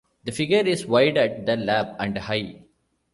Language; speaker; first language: English; non-native, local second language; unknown